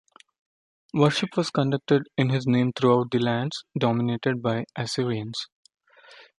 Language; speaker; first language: English; non-native, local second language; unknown